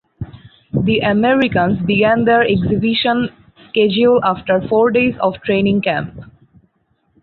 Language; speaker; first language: English; non-native, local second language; Bangla